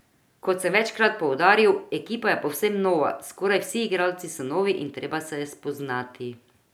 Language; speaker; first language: Slovenian; non-native, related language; Croatian